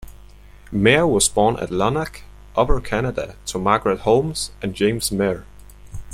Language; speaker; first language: English; native; English